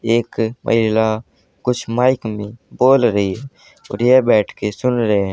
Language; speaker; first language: Hindi; native; Hindi